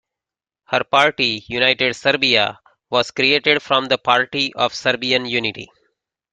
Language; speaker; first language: English; native; English